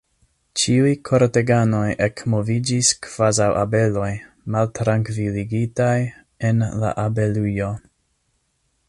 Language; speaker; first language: Esperanto; non-native, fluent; English